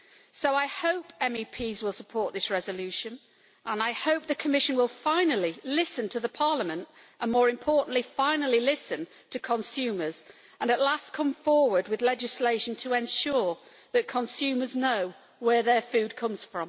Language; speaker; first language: English; native; English